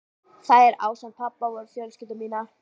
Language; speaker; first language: Icelandic; native; Icelandic